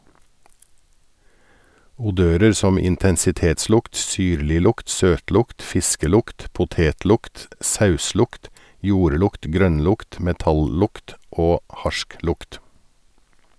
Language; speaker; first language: Norwegian; native; Norwegian